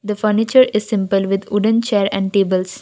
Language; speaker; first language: English; non-native, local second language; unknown